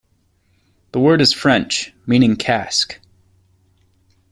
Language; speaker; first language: English; native; English